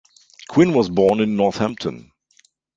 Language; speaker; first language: English; non-native, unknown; German